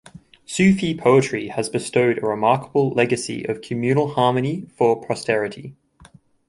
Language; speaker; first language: English; native; English